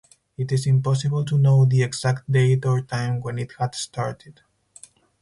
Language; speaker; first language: English; non-native, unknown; Spanish